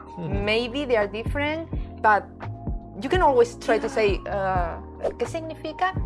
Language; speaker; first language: English; non-native, fluent; Spanish